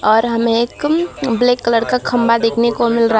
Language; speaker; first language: Hindi; non-native, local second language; Gujarati